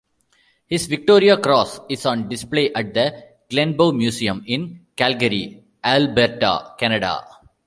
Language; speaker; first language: English; non-native, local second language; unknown